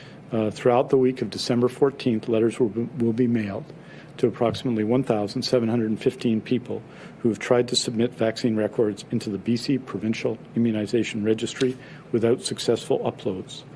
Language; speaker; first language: English; native; English